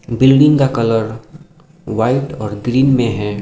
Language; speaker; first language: Hindi; non-native, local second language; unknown